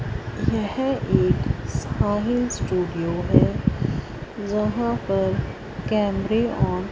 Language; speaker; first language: Hindi; non-native, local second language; Punjabi